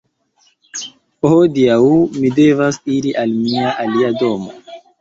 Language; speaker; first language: Esperanto; non-native, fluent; Chinese